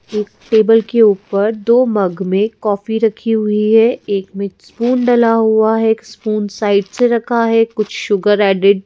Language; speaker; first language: Hindi; native; Hindi